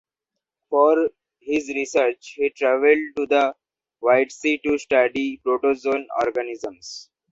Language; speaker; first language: English; non-native, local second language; Bangla